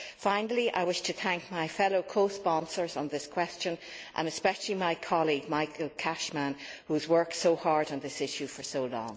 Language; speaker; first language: English; native; English